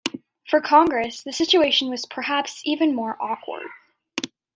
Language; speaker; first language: English; native; English